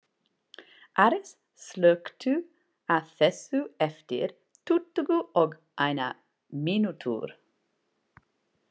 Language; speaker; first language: Icelandic; non-native, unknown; English